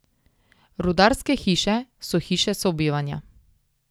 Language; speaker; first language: Slovenian; native; Slovenian